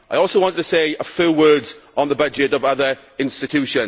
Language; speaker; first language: English; native; English